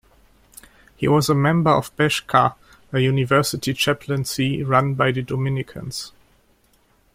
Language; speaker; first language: English; non-native, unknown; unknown